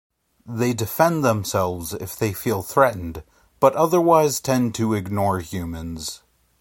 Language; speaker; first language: English; native; English